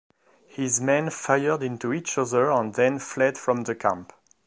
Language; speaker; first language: English; non-native, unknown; French